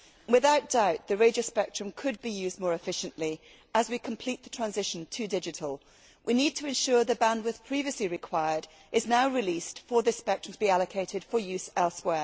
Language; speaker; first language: English; native; English